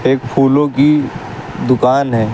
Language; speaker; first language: Hindi; native; Hindi